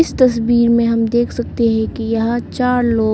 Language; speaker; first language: Hindi; non-native, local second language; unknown